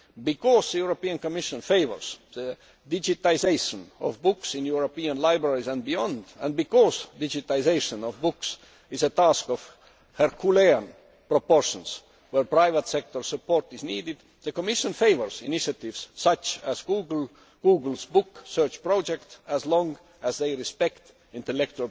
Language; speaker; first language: English; non-native, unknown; Estonian